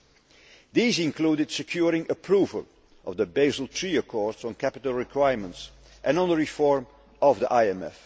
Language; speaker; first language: English; non-native, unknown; Dutch